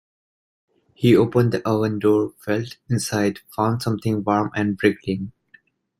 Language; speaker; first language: English; non-native, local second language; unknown